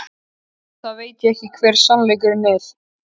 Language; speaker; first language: Icelandic; native; Icelandic